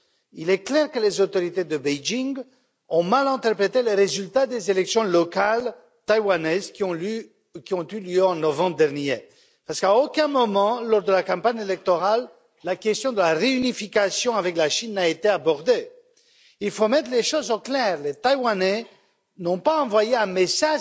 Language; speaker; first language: French; non-native, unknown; Romanian